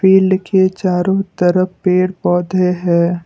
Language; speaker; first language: Hindi; non-native, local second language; Assamese